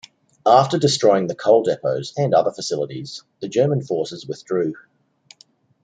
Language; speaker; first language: English; native; English